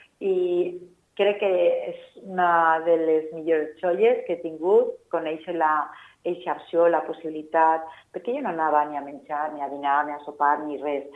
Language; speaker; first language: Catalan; non-native, local second language; Spanish